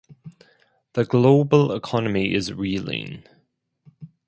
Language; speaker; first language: English; non-native, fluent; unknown